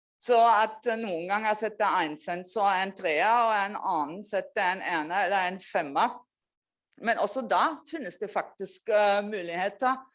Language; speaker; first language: Norwegian; non-native, fluent; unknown